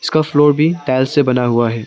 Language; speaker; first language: Hindi; non-native, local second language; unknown